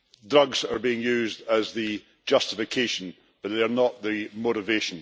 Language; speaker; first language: English; native; English